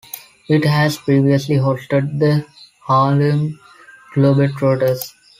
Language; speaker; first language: English; non-native, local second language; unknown